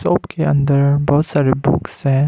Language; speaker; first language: Hindi; non-native, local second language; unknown